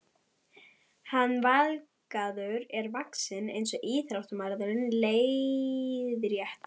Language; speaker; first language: Icelandic; non-native, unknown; German